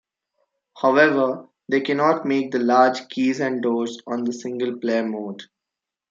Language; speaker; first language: English; non-native, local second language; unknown